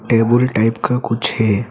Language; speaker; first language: Hindi; non-native, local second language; Bangla